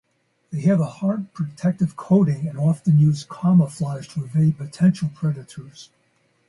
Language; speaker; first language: English; native; English